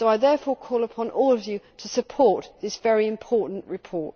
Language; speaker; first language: English; native; English